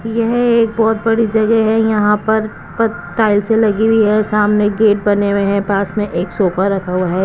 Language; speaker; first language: Hindi; non-native, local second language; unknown